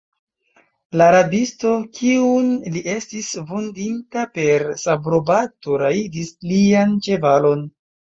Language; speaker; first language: Esperanto; non-native, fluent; Chinese